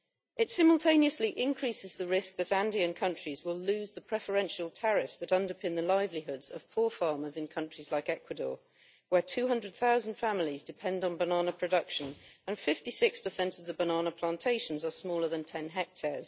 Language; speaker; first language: English; native; English